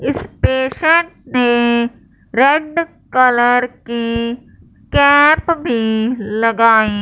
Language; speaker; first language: Hindi; non-native, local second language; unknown